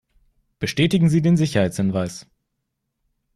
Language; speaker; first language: German; native; German